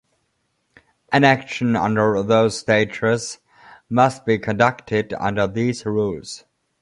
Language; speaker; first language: English; non-native, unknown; German